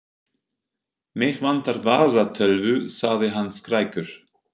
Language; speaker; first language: Icelandic; non-native, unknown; German